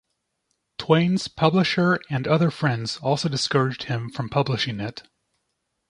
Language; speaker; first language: English; native; English